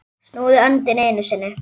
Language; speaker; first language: Icelandic; native; Icelandic